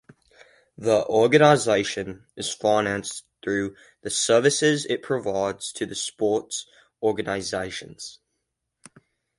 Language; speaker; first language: English; native; English